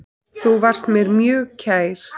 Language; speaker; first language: Icelandic; native; Icelandic